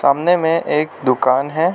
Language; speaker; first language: Hindi; non-native, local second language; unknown